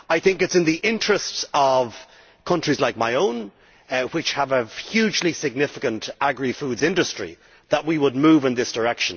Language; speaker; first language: English; native; English